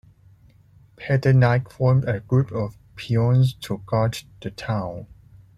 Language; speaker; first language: English; non-native, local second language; Cantonese